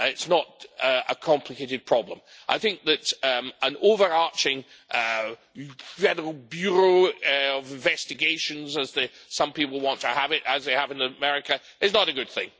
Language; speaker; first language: English; native; English